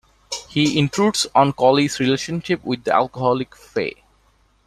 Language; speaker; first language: English; non-native, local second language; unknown